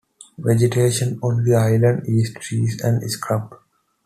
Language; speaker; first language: English; non-native, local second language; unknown